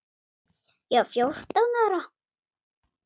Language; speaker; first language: Icelandic; non-native, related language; Swedish